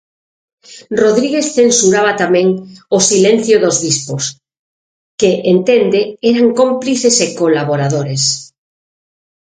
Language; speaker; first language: Galician; native; Galician